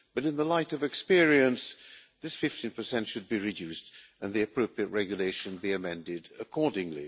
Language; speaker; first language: English; non-native, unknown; Hungarian